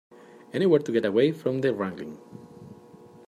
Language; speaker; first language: English; native; English